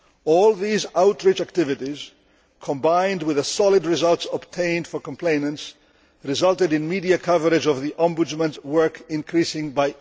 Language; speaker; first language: English; non-native, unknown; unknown